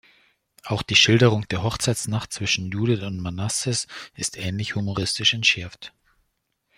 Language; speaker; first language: German; native; German